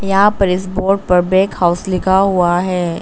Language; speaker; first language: Hindi; non-native, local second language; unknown